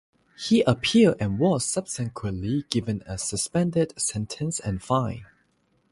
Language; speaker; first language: English; non-native, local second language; Chinese